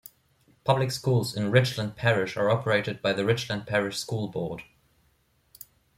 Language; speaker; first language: English; non-native, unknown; German